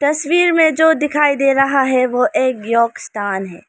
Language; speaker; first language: Hindi; non-native, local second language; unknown